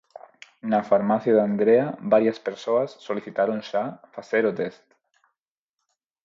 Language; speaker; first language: Galician; non-native, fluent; Spanish